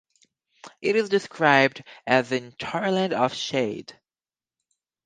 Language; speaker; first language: English; native; English